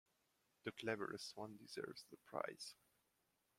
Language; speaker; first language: English; non-native, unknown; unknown